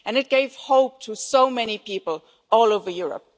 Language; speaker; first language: English; non-native, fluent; German